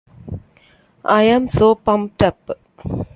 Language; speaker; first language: English; non-native, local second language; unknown